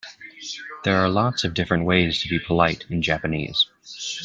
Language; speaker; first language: English; native; English